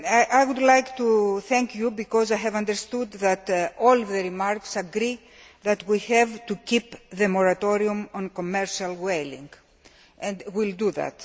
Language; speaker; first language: English; non-native, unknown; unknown